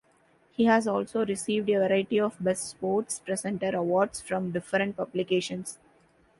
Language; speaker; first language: English; non-native, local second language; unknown